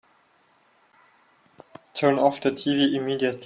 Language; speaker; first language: English; non-native, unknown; German